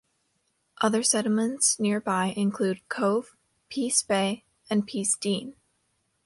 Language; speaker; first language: English; native; English